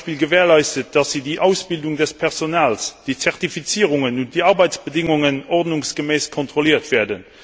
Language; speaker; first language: German; non-native, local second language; Luxembourgish